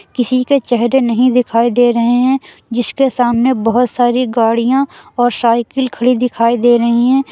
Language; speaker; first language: Hindi; native; Hindi